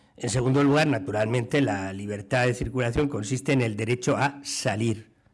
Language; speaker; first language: Spanish; native; Spanish